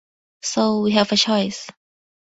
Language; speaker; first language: English; non-native, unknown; Thai